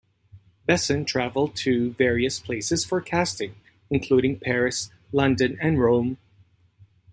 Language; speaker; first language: English; native; English